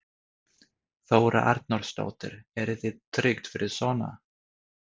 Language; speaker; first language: Icelandic; non-native, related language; Swedish